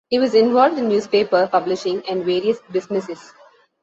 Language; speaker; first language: English; non-native, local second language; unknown